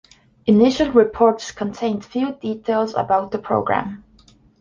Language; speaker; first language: English; non-native, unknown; Estonian